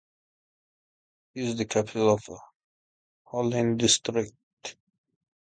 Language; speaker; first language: English; non-native, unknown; Persian